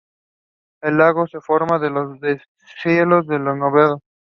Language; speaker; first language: English; non-native, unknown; Spanish